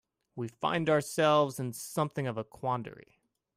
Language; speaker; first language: English; native; English